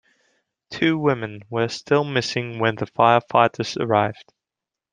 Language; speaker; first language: English; non-native, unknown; Dutch